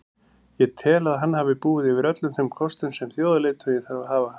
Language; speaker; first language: Icelandic; native; Icelandic